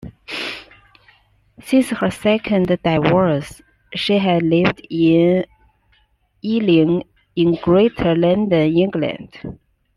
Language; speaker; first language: English; non-native, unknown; Chinese